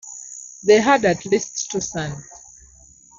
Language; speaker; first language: English; non-native, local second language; Ganda